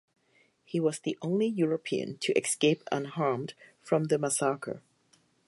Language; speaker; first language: English; non-native, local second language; Cantonese